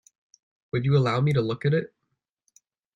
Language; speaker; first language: English; native; English